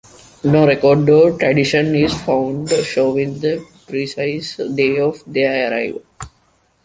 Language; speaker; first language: English; non-native, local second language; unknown